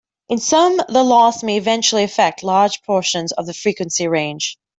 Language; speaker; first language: English; native; English